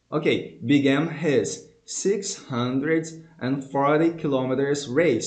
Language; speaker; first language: English; non-native, fluent; Portuguese